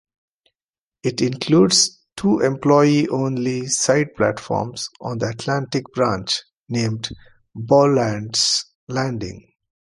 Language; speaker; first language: English; non-native, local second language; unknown